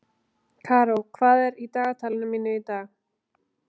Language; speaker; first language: Icelandic; native; Icelandic